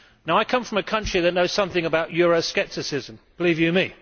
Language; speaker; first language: English; native; English